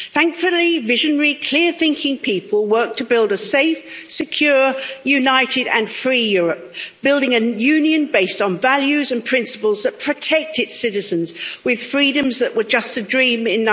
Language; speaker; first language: English; native; English